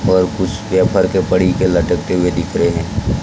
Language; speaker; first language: Hindi; non-native, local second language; Gujarati